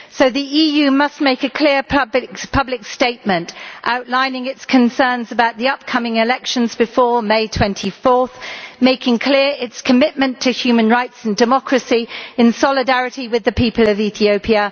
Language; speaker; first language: English; native; English